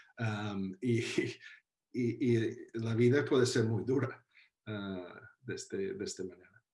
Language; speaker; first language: Spanish; non-native, fluent; English